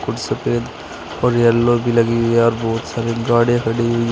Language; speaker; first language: Hindi; native; Hindi